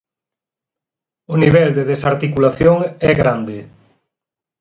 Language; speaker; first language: Galician; native; Galician